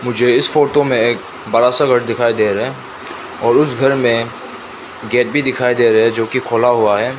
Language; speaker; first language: Hindi; non-native, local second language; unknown